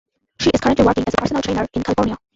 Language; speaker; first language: English; non-native, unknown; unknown